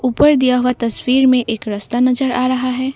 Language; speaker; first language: Hindi; non-native, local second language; Assamese